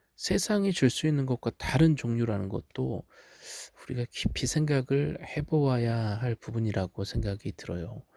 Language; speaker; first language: Korean; native; Korean